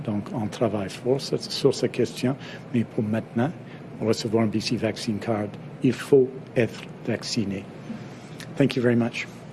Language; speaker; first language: French; non-native, fluent; English